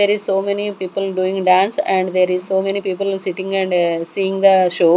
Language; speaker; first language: English; non-native, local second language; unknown